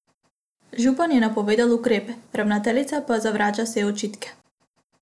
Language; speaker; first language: Slovenian; non-native, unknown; Macedonian